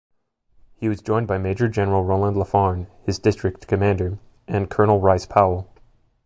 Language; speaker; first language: English; native; English